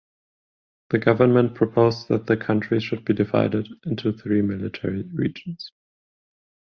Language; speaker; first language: English; non-native, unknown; German